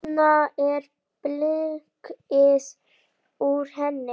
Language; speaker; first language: Icelandic; native; Icelandic